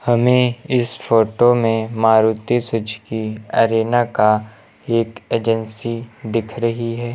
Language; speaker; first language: Hindi; native; Hindi